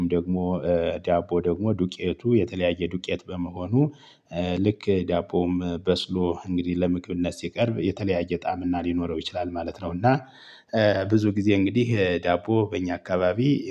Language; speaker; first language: Amharic; native; Amharic